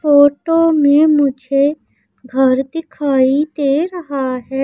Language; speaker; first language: Hindi; native; Hindi